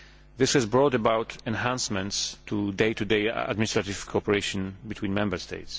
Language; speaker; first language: English; non-native, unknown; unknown